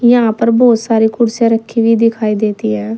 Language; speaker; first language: Hindi; native; Hindi